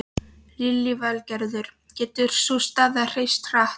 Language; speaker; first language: Icelandic; non-native, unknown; Polish